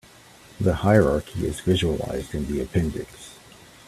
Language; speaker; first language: English; native; English